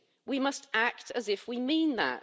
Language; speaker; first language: English; native; English